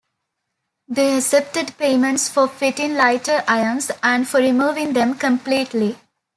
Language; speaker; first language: English; non-native, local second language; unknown